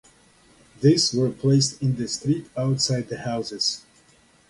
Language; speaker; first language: English; non-native, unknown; Russian